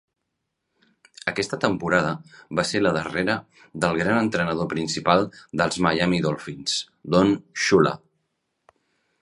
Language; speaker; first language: Catalan; native; Catalan